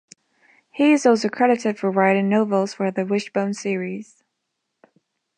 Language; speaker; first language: English; non-native, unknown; Spanish